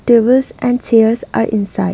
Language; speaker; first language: English; non-native, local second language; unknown